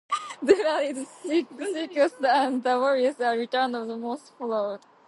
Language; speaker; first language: English; non-native, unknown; Japanese